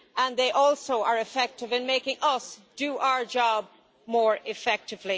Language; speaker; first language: English; native; English